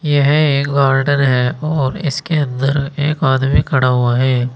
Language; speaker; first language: Hindi; native; Hindi